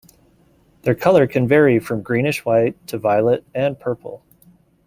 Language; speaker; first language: English; native; English